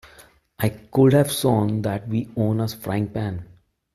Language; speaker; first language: English; non-native, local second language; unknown